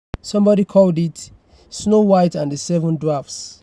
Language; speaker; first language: English; non-native, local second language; Yoruba